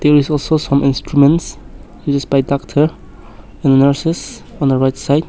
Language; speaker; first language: English; non-native, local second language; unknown